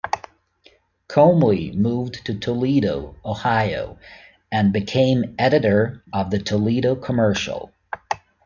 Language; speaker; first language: English; native; English